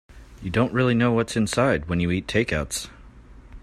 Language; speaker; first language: English; native; English